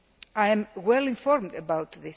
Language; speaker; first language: English; non-native, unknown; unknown